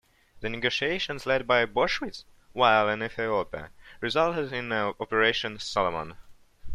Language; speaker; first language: English; non-native, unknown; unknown